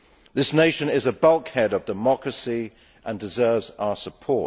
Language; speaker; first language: English; native; English